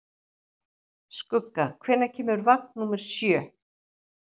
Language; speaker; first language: Icelandic; native; Icelandic